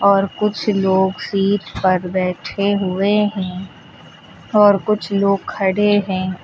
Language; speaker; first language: Hindi; native; Hindi